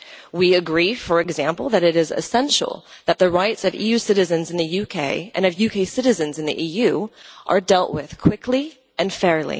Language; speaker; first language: English; non-native, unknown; Dutch